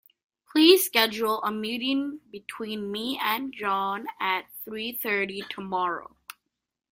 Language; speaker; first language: English; native; English